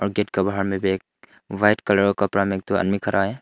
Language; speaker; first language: Hindi; non-native, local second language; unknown